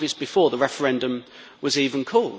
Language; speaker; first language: English; native; English